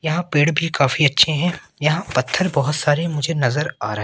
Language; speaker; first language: Hindi; native; Hindi